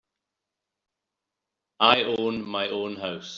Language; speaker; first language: English; native; English